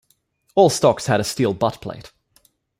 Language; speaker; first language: English; native; English